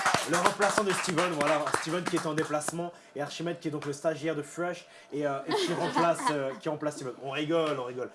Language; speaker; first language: French; native; French